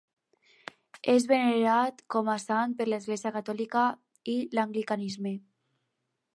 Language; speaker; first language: Catalan; non-native, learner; Spanish